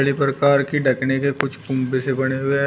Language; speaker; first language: Hindi; native; Hindi